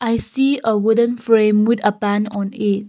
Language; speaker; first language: English; non-native, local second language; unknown